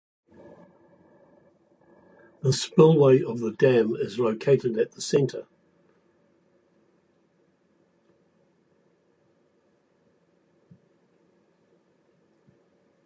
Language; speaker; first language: English; native; English